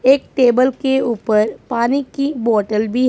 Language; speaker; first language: Hindi; non-native, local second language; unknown